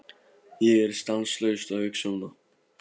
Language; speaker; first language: Icelandic; non-native, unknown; Polish